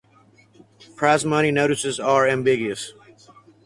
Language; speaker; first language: English; native; English